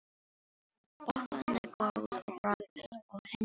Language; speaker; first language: Icelandic; non-native, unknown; Filipino